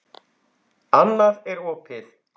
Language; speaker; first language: Icelandic; native; Icelandic